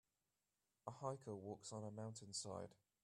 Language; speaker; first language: English; native; English